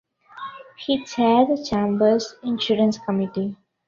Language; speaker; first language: English; non-native, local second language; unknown